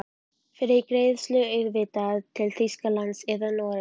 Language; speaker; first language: Icelandic; native; Icelandic